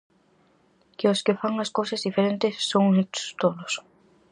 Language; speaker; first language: Galician; native; Galician